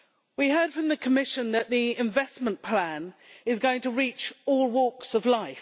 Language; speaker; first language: English; native; English